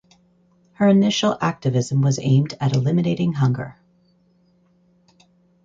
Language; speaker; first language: English; native; English